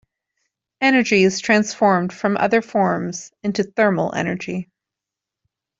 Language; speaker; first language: English; native; English